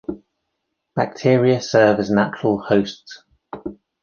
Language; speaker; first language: English; native; English